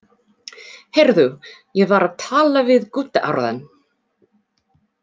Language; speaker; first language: Icelandic; non-native, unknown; English